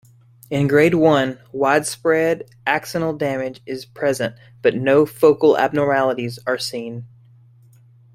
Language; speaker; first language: English; native; English